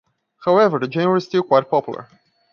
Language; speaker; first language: English; non-native, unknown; Portuguese